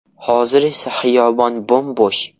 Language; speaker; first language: Uzbek; non-native, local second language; Russian